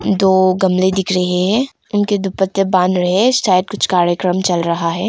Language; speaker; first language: Hindi; non-native, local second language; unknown